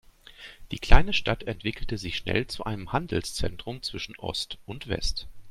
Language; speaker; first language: German; native; German